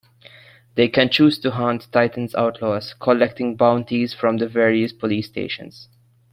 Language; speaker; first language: English; non-native, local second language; Maltese